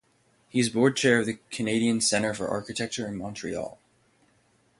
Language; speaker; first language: English; native; English